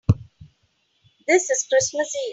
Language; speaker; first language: English; non-native, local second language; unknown